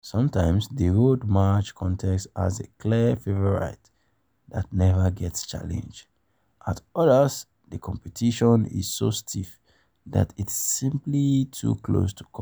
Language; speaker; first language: English; non-native, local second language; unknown